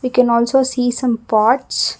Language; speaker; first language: English; non-native, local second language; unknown